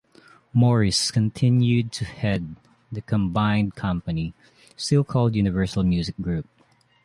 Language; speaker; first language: English; non-native, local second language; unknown